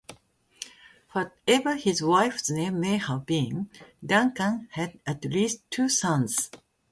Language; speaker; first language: English; non-native, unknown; Japanese